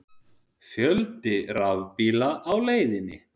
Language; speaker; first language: Icelandic; native; Icelandic